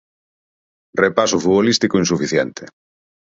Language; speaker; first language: Galician; native; Galician